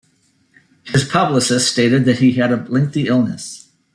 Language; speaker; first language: English; native; English